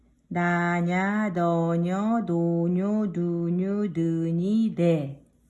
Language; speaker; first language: Korean; native; Korean